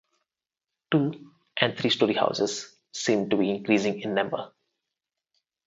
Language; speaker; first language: English; non-native, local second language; Telugu